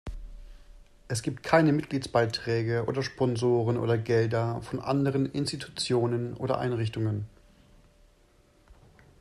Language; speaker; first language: German; non-native, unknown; English